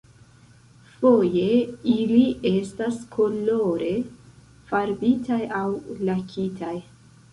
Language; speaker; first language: Esperanto; non-native, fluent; Central Kurdish